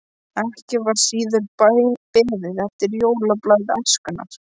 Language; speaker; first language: Icelandic; non-native, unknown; Polish